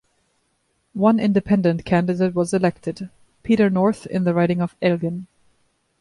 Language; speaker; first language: English; non-native, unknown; German